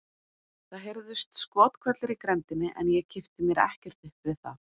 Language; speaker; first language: Icelandic; native; Icelandic